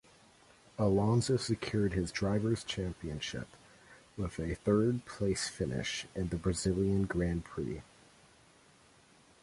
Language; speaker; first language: English; native; English